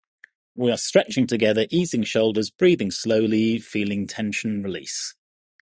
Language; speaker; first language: English; non-native, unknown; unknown